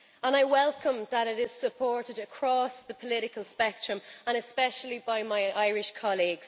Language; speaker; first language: English; native; English